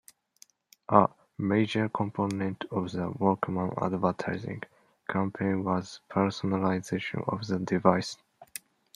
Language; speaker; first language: English; non-native, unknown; Japanese